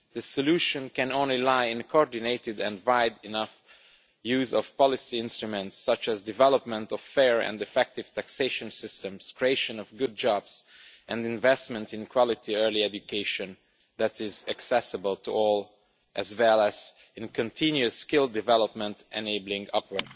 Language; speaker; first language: English; non-native, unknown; Romanian